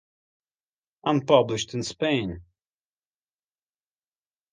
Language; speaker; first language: English; non-native, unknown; Russian